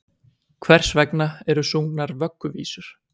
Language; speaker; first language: Icelandic; native; Icelandic